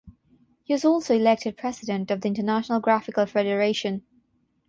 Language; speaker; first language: English; non-native, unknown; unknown